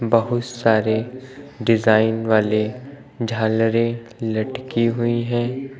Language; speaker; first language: Hindi; native; Hindi